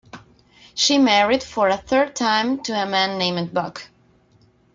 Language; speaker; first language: English; non-native, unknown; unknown